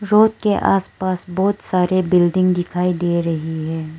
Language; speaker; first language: Hindi; non-native, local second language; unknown